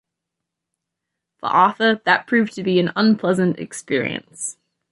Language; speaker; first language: English; native; English